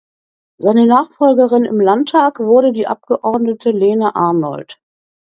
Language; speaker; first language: German; native; German